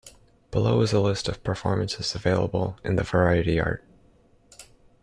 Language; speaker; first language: English; native; English